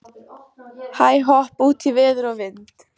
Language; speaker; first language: Icelandic; native; Icelandic